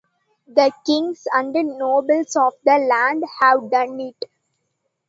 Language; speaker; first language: English; non-native, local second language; Tamil